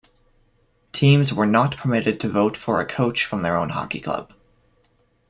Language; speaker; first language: English; native; English